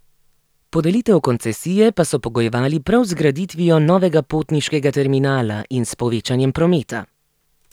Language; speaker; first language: Slovenian; native; Slovenian